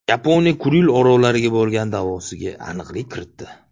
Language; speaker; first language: Uzbek; native; Uzbek